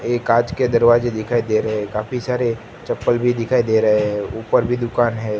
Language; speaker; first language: Hindi; non-native, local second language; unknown